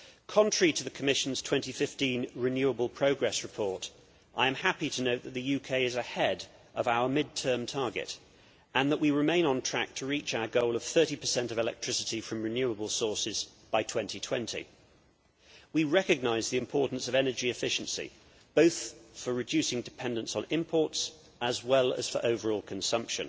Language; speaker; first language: English; native; English